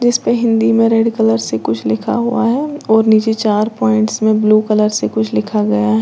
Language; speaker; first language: Hindi; native; Hindi